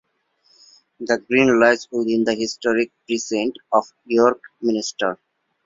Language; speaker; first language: English; non-native, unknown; Bangla